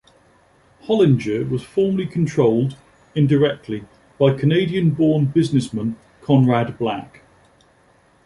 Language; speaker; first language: English; native; English